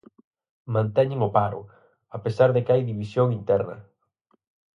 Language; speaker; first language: Galician; native; Galician